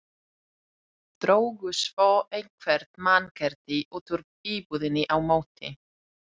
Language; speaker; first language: Icelandic; non-native, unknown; Polish